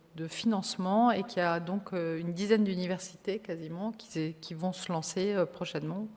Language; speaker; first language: French; native; French